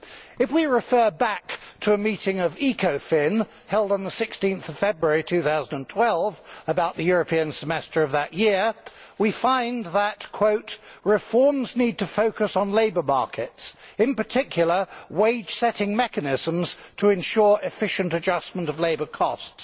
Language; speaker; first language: English; native; English